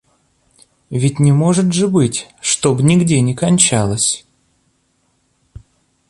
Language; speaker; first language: Russian; native; Russian